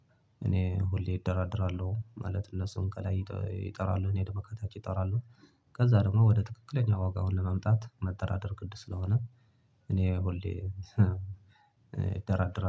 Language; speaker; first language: Amharic; non-native, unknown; Tigrinya